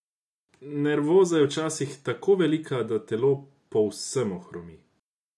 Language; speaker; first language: Slovenian; non-native, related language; Croatian